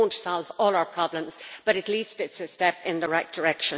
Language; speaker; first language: English; native; English